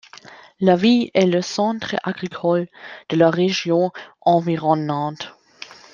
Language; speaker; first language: French; non-native, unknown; German